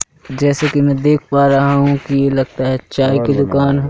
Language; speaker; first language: Hindi; native; Hindi